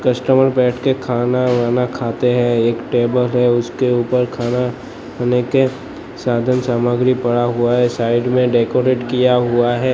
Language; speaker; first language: Hindi; non-native, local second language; Gujarati